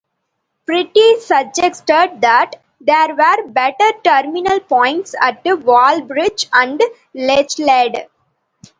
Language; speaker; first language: English; non-native, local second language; Tamil